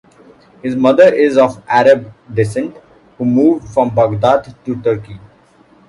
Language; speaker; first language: English; non-native, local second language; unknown